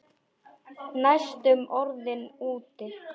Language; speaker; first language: Icelandic; non-native, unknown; Polish